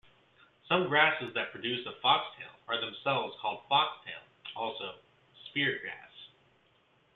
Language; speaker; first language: English; native; English